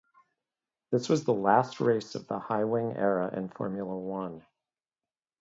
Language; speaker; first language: English; native; English